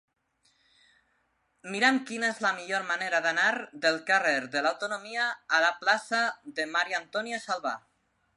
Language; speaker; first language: Catalan; non-native, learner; Spanish